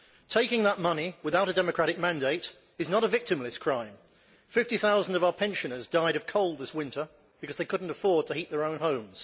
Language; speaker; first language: English; native; English